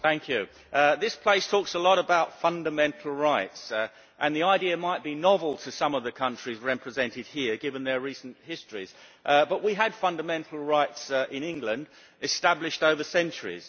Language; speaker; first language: English; native; English